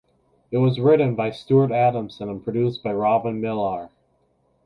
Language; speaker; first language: English; native; English